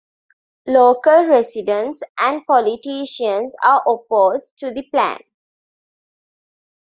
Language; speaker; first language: English; non-native, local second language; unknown